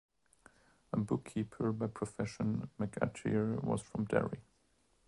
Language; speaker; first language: English; non-native, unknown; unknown